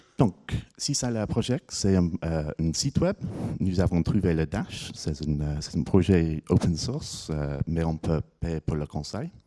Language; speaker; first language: French; non-native, fluent; English